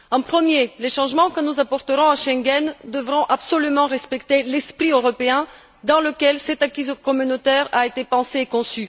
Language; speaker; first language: French; non-native, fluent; Bulgarian